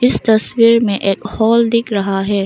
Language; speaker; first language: Hindi; non-native, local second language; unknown